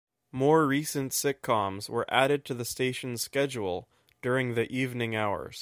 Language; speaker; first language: English; native; English